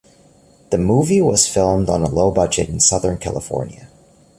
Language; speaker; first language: English; native; English